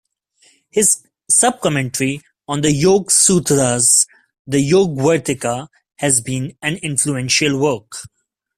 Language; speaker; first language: English; non-native, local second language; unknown